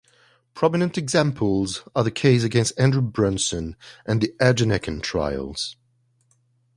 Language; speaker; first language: English; non-native, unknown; French